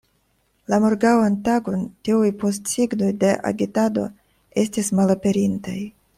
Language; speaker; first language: Esperanto; non-native, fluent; Russian